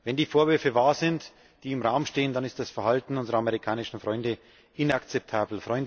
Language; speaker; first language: German; native; German